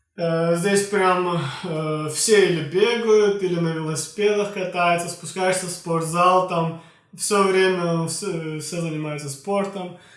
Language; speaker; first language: Russian; non-native, local second language; Azerbaijani